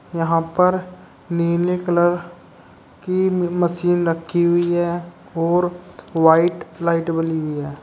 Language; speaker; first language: Hindi; native; Hindi